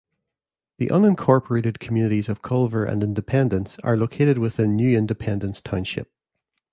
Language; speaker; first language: English; native; English